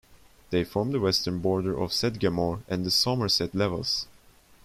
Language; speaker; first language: English; non-native, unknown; Turkish